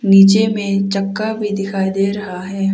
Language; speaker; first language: Hindi; non-native, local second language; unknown